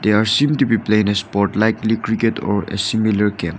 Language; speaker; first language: English; non-native, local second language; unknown